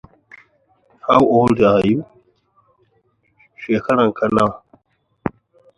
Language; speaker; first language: English; non-native, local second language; Hausa